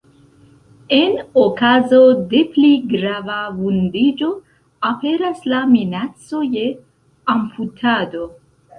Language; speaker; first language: Esperanto; non-native, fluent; Central Kurdish